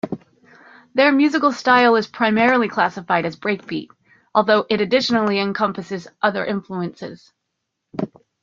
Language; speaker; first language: English; native; English